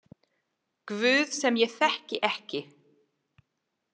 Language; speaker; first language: Icelandic; non-native, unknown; English